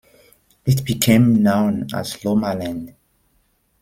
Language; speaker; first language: English; non-native, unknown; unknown